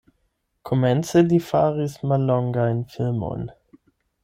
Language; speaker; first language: Esperanto; non-native, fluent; German